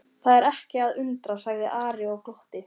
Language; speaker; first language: Icelandic; native; Icelandic